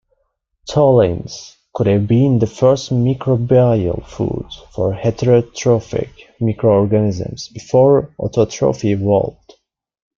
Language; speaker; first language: English; non-native, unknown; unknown